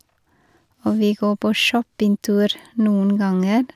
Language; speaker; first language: Norwegian; non-native, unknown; Vietnamese